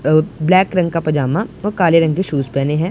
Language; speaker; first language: Hindi; non-native, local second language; Punjabi